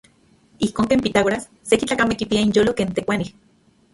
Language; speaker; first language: Central Puebla Nahuatl; non-native, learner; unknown